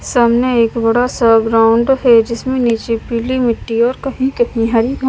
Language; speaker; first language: Hindi; non-native, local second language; Punjabi